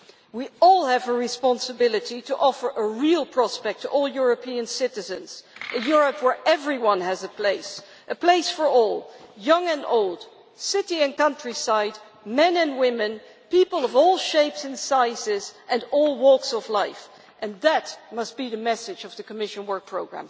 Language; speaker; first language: English; non-native, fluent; Dutch